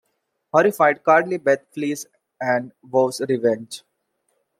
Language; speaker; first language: English; non-native, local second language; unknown